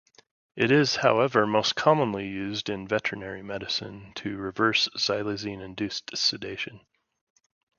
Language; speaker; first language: English; native; English